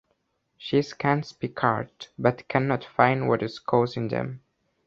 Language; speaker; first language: English; non-native, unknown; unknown